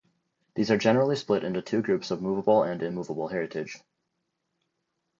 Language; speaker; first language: English; native; English